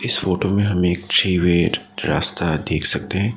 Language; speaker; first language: Hindi; non-native, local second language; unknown